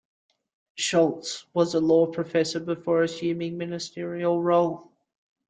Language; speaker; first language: English; native; English